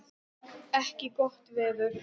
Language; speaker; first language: Icelandic; non-native, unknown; English